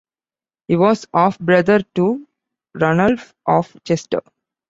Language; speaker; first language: English; non-native, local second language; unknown